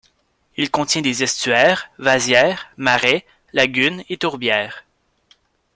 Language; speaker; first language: French; native; French